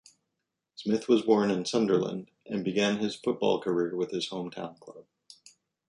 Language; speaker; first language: English; native; English